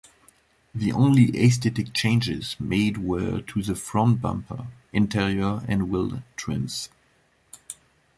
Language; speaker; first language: English; non-native, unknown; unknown